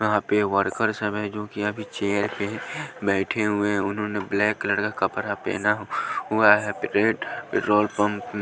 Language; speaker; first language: Hindi; non-native, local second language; Punjabi